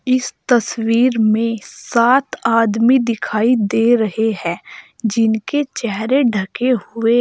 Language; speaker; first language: Hindi; native; Hindi